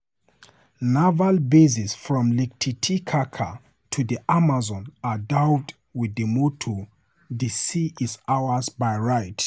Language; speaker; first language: English; non-native, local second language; Hausa